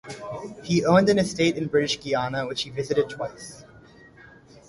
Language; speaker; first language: English; native; English